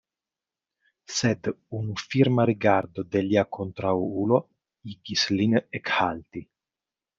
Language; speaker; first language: Esperanto; non-native, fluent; Italian